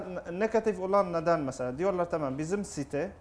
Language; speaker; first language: Turkish; non-native, learner; Arabic